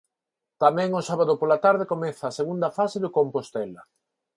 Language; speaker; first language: Galician; non-native, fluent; Spanish